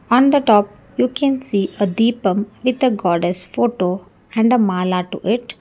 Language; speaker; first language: English; non-native, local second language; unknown